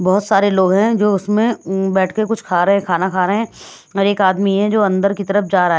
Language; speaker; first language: Hindi; non-native, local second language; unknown